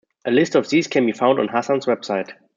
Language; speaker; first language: English; non-native, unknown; German